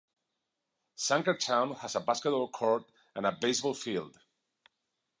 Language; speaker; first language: English; non-native, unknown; Spanish